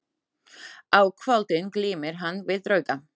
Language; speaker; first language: Icelandic; non-native, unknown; Slovak